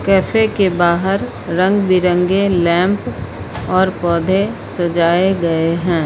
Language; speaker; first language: Hindi; native; Hindi